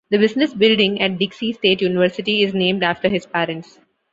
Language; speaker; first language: English; non-native, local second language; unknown